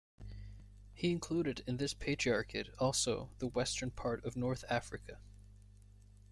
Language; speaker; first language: English; native; English